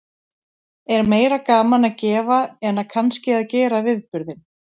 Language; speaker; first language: Icelandic; native; Icelandic